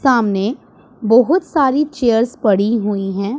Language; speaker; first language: Hindi; non-native, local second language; Punjabi